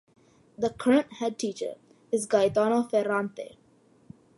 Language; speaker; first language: English; early bilingual, other home language; Malayalam